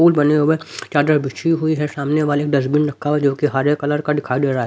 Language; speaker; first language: Hindi; native; Hindi